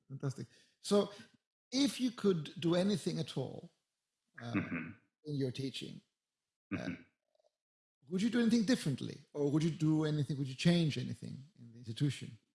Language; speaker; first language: English; non-native, fluent; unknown